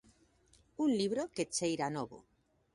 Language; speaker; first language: Galician; native; Galician